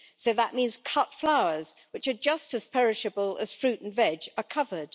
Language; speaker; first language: English; native; English